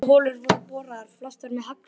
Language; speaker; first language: Icelandic; native; Icelandic